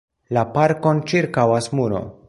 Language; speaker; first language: Esperanto; non-native, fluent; Polish